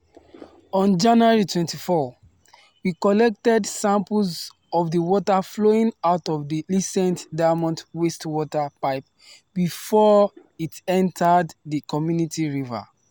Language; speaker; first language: English; non-native, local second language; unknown